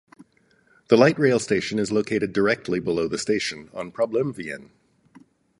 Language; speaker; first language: English; native; English